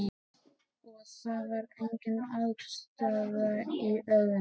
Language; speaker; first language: Icelandic; native; Icelandic